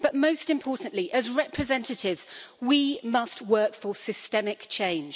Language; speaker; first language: English; native; English